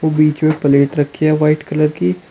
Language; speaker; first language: Hindi; native; Hindi